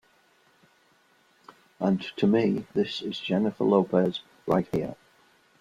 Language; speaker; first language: English; non-native, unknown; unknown